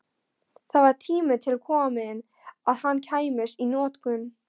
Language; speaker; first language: Icelandic; non-native, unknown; Polish